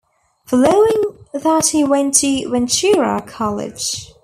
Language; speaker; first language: English; native; English